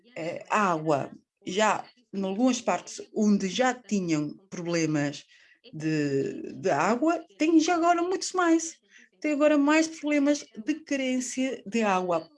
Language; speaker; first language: Portuguese; non-native, fluent; Spanish